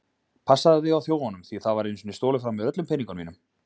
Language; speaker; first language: Icelandic; native; Icelandic